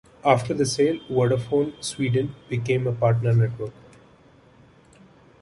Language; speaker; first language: English; non-native, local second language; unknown